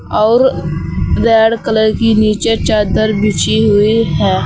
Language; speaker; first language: Hindi; native; Hindi